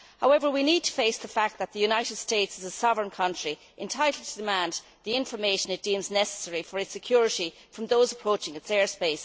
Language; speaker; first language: English; native; English